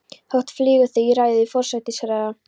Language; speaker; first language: Icelandic; non-native, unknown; Polish